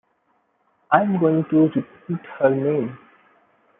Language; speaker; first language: English; non-native, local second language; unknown